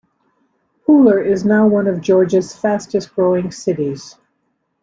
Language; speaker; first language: English; native; English